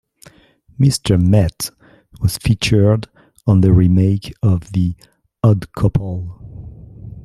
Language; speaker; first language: English; non-native, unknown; French